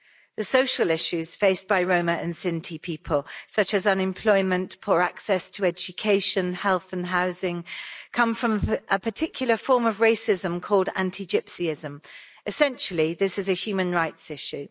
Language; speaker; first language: English; native; English